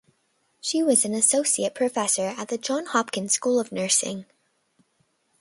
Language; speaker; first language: English; native; English